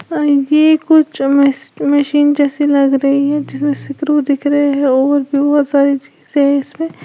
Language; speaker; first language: Hindi; native; Hindi